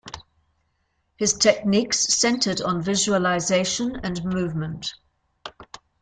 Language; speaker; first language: English; native; English